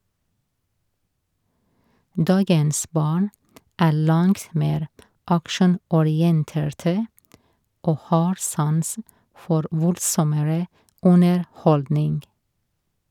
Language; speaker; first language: Norwegian; non-native, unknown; Persian